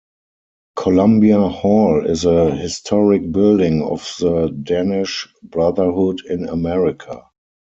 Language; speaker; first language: English; non-native, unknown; German